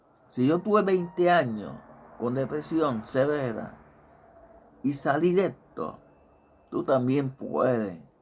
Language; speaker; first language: Spanish; native; Spanish